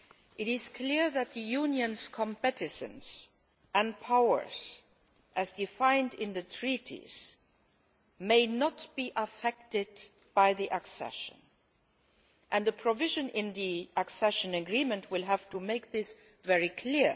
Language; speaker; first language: English; non-native, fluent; Luxembourgish